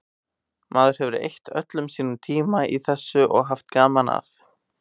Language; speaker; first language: Icelandic; native; Icelandic